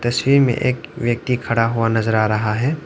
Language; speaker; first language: Hindi; non-native, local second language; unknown